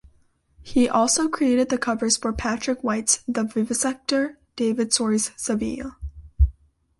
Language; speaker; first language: English; native; English